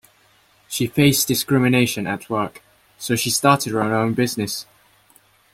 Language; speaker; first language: English; native; English